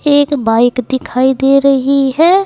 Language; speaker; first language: Hindi; native; Hindi